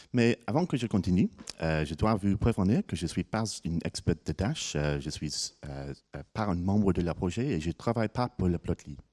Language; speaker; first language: French; non-native, fluent; English